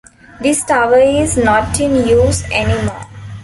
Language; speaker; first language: English; non-native, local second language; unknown